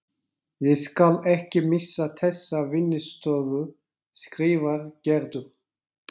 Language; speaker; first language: Icelandic; non-native, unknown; Turkish